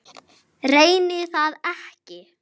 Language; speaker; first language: Icelandic; native; Icelandic